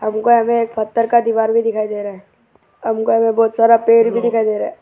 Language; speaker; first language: Hindi; non-native, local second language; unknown